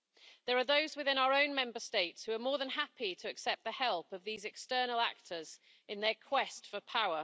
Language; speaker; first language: English; native; English